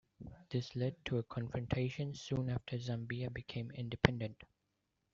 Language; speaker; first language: English; non-native, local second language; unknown